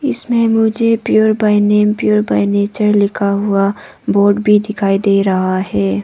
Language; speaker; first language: Hindi; non-native, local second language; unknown